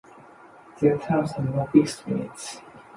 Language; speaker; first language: English; non-native, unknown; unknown